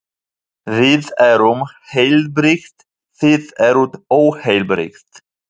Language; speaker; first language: Icelandic; non-native, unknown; Polish